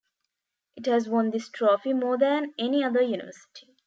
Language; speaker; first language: English; non-native, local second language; Tamil